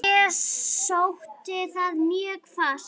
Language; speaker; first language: Icelandic; native; Icelandic